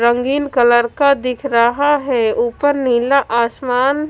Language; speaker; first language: Hindi; non-native, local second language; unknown